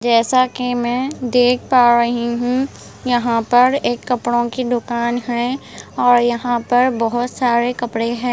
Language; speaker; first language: Hindi; non-native, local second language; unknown